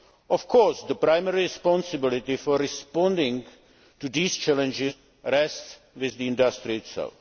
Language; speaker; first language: English; non-native, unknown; Czech